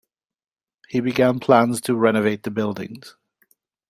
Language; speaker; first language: English; native; English